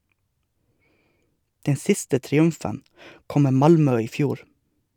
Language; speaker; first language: Norwegian; native; Norwegian